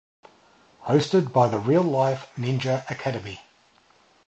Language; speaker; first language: English; native; English